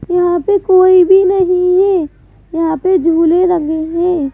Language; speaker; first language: Hindi; native; Hindi